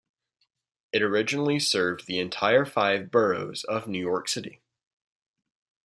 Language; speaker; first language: English; native; English